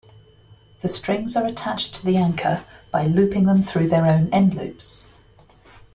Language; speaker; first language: English; native; English